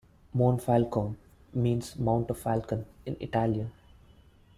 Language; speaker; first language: English; non-native, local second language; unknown